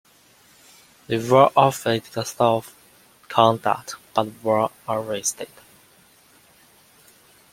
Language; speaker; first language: English; non-native, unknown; Chinese